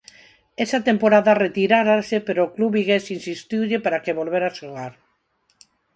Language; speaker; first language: Galician; non-native, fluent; Spanish